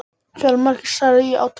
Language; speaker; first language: Icelandic; native; Icelandic